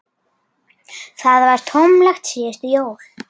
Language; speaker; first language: Icelandic; native; Icelandic